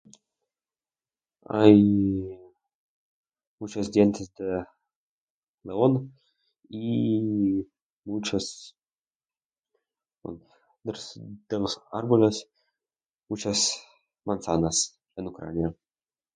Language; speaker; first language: Spanish; non-native, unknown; Russian